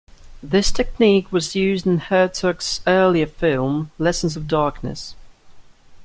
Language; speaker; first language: English; native; English